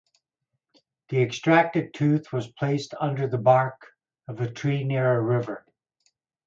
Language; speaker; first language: English; native; English